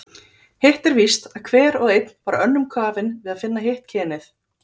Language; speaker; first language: Icelandic; native; Icelandic